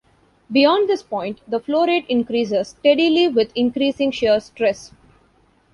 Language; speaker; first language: English; non-native, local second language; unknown